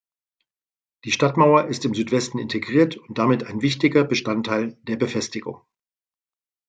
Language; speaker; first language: German; native; German